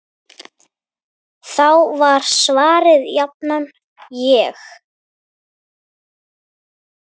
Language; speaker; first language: Icelandic; native; Icelandic